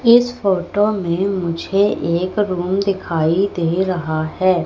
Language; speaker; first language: Hindi; native; Hindi